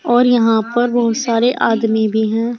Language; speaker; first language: Hindi; native; Hindi